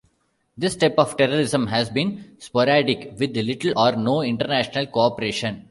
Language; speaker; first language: English; non-native, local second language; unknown